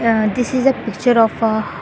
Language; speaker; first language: English; non-native, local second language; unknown